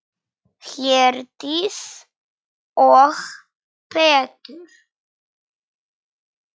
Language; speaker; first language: Icelandic; non-native, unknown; Polish